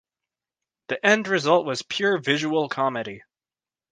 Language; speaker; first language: English; native; English